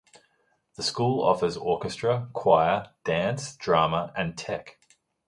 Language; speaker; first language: English; native; English